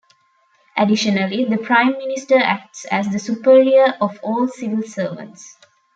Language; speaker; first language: English; non-native, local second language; Tamil